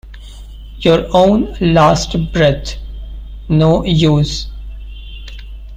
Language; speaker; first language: English; non-native, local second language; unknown